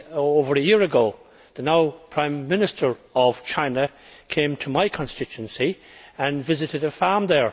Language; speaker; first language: English; native; English